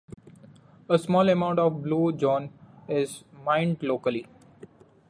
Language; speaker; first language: English; non-native, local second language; Marathi